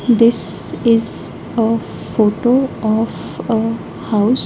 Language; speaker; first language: English; non-native, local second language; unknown